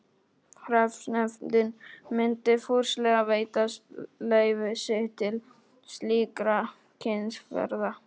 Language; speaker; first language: Icelandic; non-native, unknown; Polish